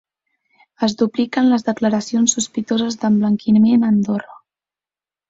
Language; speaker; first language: Catalan; native; Catalan